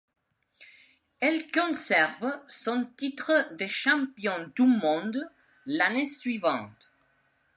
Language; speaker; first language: French; non-native, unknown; Spanish